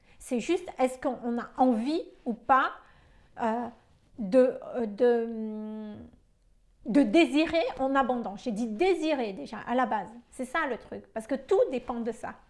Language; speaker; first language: French; non-native, local second language; Malagasy